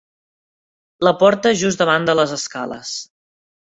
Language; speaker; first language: Catalan; native; Catalan